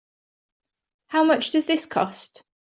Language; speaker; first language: English; native; English